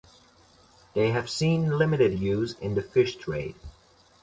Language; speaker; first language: English; non-native, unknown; Persian